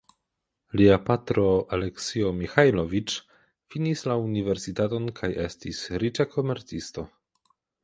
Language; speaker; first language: Esperanto; non-native, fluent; Polish